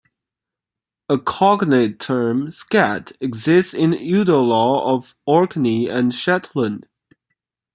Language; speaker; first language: English; non-native, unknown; Chinese